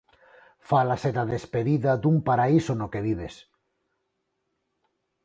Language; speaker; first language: Galician; non-native, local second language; Spanish